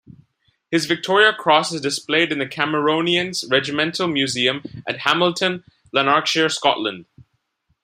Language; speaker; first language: English; non-native, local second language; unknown